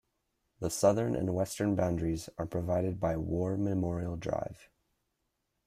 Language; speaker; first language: English; native; English